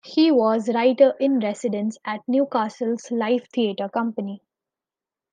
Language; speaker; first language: English; non-native, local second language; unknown